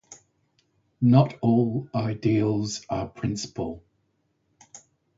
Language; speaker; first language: English; native; English